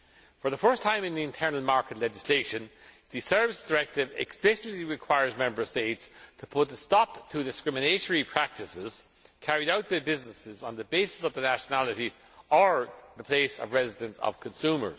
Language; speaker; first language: English; non-native, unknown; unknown